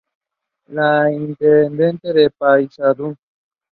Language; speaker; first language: English; non-native, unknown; Spanish